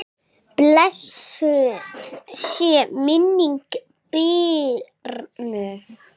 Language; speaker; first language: Icelandic; non-native, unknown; English